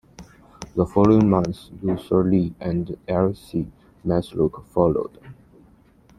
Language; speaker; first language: English; non-native, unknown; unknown